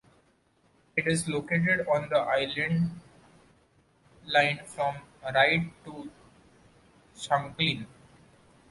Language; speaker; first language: English; non-native, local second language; Marathi